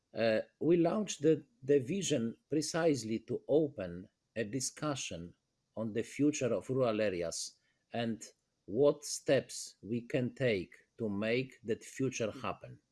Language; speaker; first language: English; non-native, fluent; Polish